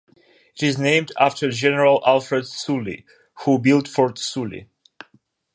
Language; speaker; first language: English; non-native, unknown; Ukrainian